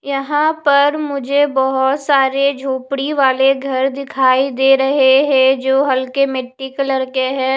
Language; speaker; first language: Hindi; non-native, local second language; Punjabi